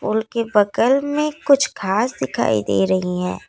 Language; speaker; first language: Hindi; non-native, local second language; Assamese